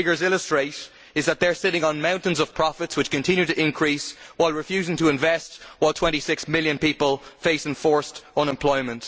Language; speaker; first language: English; native; English